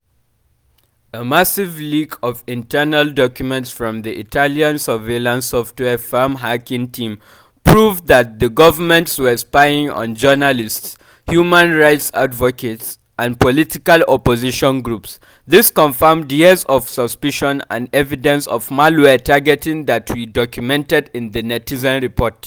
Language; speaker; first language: English; non-native, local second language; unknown